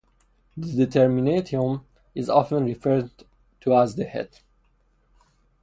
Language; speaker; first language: English; non-native, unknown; Persian